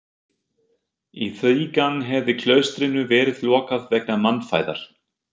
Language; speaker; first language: Icelandic; non-native, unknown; German